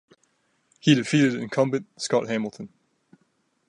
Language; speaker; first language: English; native; English